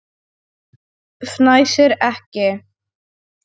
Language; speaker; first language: Icelandic; non-native, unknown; Polish